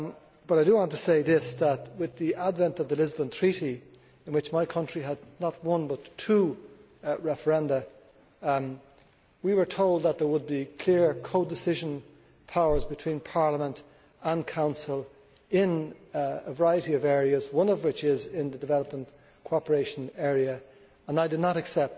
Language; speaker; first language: English; native; English